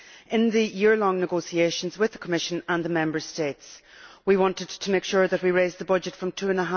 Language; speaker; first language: English; native; English